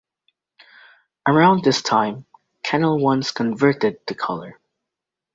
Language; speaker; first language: English; native; English